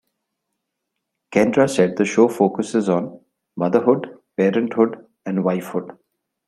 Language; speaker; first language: English; non-native, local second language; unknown